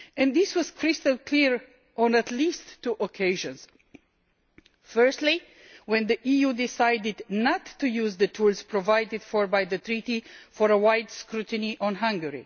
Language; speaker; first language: English; non-native, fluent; Romanian